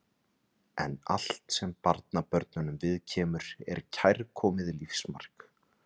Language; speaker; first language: Icelandic; native; Icelandic